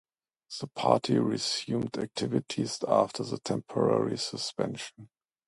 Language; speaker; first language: English; non-native, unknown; German